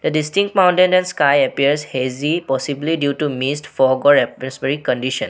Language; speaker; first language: English; non-native, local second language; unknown